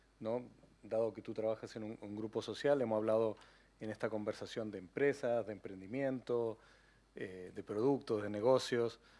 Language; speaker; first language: Spanish; native; Spanish